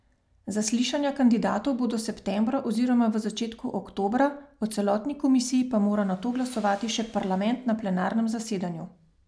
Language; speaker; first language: Slovenian; native; Slovenian